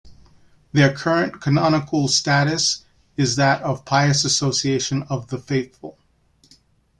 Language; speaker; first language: English; native; English